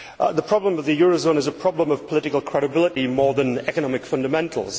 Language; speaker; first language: English; native; English